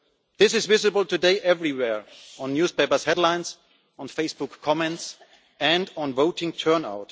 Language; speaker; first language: English; non-native, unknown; German